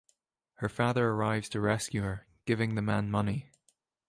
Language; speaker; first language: English; native; English